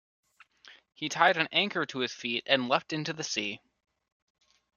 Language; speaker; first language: English; native; English